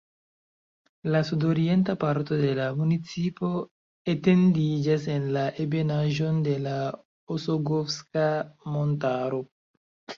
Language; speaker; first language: Esperanto; non-native, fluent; Chinese